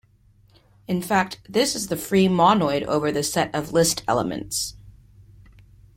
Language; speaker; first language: English; native; English